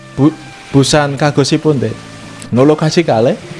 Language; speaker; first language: Korean; non-native, learner; Indonesian